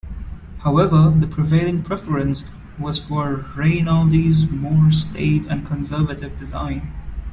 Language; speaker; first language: English; non-native, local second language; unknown